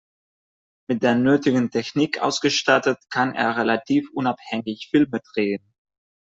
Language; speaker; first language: German; non-native, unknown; Catalan